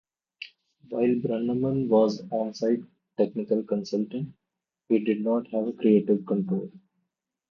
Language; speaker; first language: English; non-native, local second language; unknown